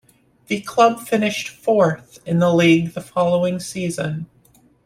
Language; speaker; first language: English; native; English